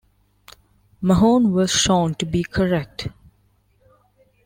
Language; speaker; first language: English; non-native, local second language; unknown